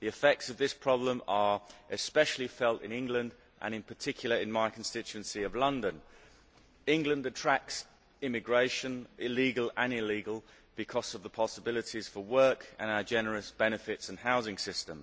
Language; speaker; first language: English; native; English